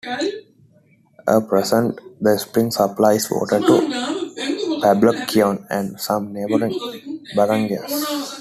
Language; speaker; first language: English; non-native, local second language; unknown